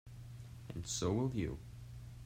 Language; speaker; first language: English; native; English